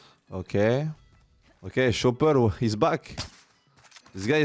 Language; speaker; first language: English; non-native, learner; French